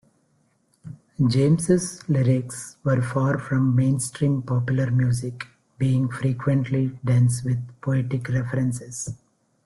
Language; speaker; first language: English; non-native, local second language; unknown